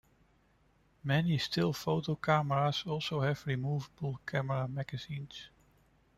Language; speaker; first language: English; non-native, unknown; Dutch